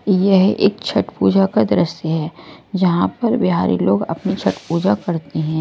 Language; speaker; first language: Hindi; non-native, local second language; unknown